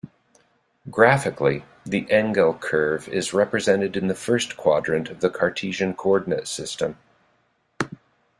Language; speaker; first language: English; native; English